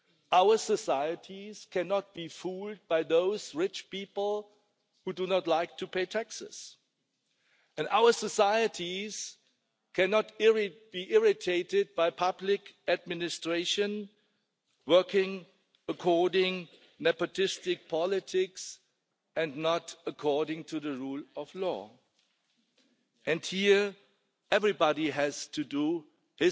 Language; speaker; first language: English; non-native, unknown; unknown